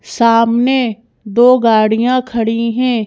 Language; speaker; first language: Hindi; native; Hindi